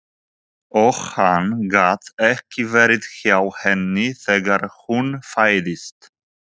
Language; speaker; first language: Icelandic; non-native, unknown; Polish